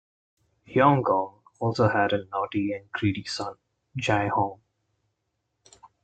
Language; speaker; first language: English; non-native, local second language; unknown